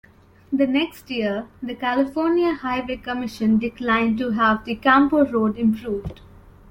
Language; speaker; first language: English; non-native, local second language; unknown